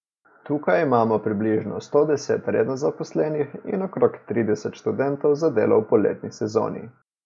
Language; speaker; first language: Slovenian; native; Slovenian